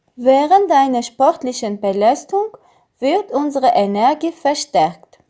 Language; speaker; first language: German; non-native, learner; Armenian